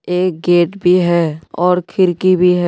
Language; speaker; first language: Hindi; non-native, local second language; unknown